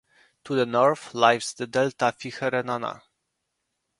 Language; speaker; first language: English; non-native, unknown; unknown